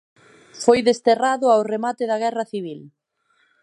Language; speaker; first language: Galician; native; Galician